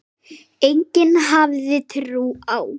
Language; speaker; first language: Icelandic; native; Icelandic